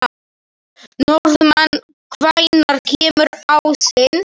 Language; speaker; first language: Icelandic; non-native, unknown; Slovak